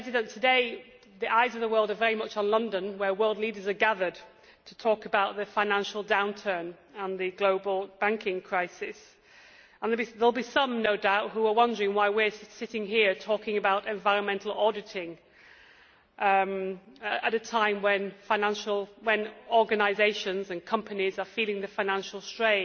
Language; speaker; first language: English; native; English